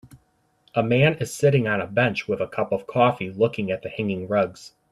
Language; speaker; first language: English; native; English